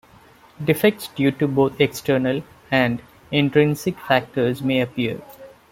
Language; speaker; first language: English; non-native, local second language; Malayalam